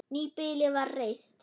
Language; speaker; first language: Icelandic; non-native, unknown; German